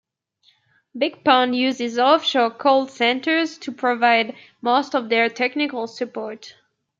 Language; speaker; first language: English; native; English